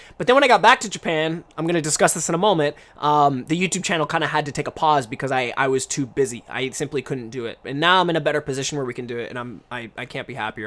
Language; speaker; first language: English; native; English